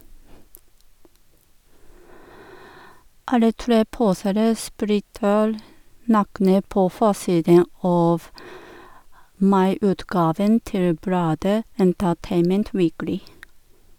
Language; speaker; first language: Norwegian; non-native, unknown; Japanese